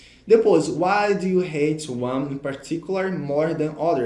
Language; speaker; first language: English; non-native, fluent; Portuguese